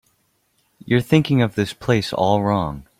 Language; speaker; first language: English; native; English